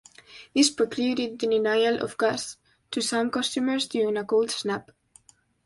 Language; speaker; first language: English; non-native, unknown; Spanish